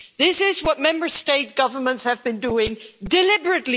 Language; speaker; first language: English; non-native, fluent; Dutch